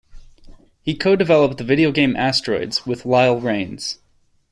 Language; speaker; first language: English; native; English